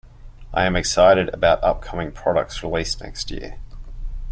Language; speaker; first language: English; native; English